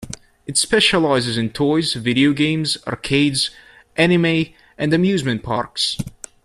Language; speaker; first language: English; native; English